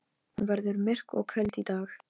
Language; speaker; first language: Icelandic; non-native, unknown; Polish